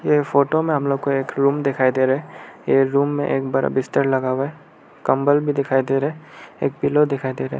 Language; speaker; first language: Hindi; non-native, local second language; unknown